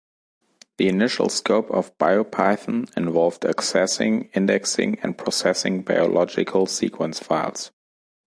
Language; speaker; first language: English; non-native, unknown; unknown